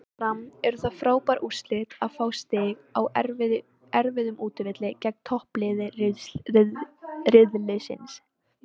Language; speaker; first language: Icelandic; native; Icelandic